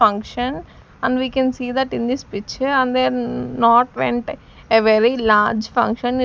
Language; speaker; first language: English; non-native, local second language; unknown